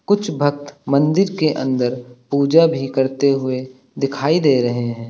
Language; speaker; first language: Hindi; native; Hindi